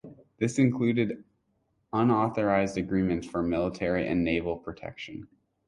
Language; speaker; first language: English; native; English